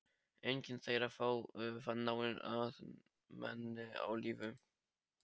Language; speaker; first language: Icelandic; non-native, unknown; Polish